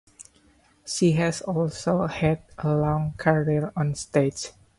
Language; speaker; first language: English; non-native, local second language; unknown